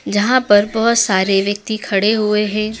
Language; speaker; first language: Hindi; native; Hindi